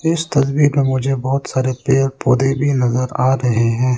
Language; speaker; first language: Hindi; non-native, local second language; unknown